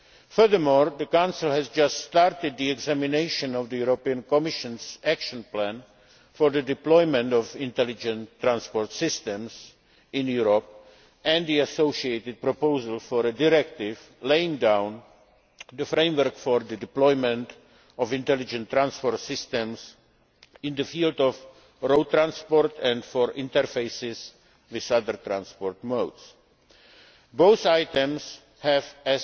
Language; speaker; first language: English; native; English